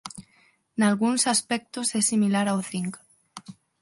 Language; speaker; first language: Galician; non-native, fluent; Spanish